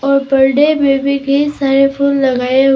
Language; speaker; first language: Hindi; early bilingual, other home language; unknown